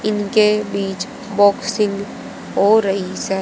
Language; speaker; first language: Hindi; native; Hindi